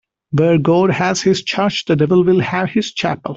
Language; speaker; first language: English; non-native, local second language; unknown